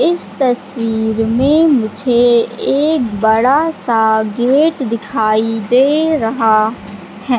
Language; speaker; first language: Hindi; native; Hindi